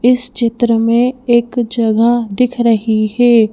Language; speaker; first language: Hindi; native; Hindi